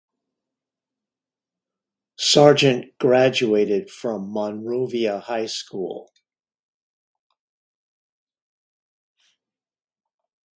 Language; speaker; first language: English; native; English